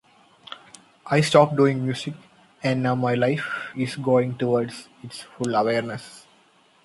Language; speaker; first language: English; non-native, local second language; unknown